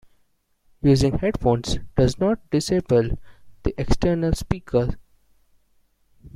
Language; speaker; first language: English; non-native, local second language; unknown